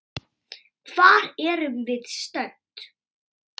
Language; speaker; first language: Icelandic; native; Icelandic